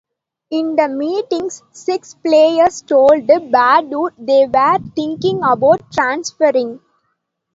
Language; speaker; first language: English; non-native, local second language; Tamil